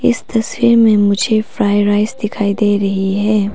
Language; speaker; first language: Hindi; non-native, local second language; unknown